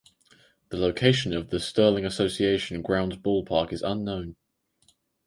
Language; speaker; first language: English; native; English